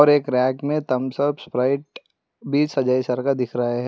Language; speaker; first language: Hindi; non-native, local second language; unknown